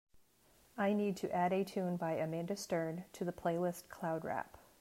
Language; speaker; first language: English; native; English